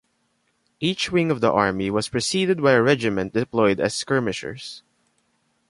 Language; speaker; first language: English; non-native, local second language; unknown